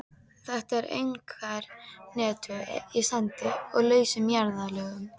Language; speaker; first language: Icelandic; native; Icelandic